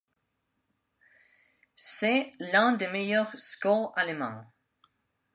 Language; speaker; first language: French; non-native, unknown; Spanish